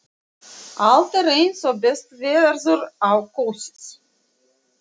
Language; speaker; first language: Icelandic; non-native, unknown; Russian